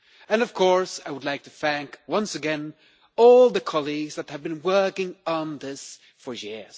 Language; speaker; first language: English; non-native, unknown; Swedish